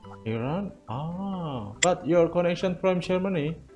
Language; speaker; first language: English; non-native, learner; Indonesian